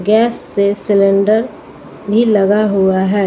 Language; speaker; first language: Hindi; native; Hindi